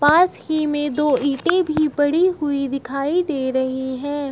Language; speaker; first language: Hindi; native; Hindi